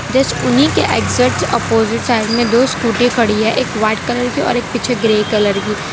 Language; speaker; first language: Hindi; non-native, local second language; Gujarati